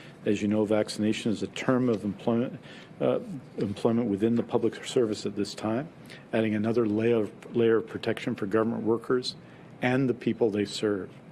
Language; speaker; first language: English; native; English